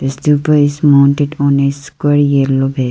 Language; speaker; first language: English; non-native, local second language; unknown